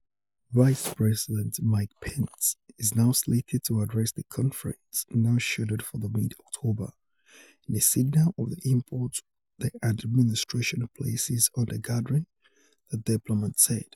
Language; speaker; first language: English; non-native, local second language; Yoruba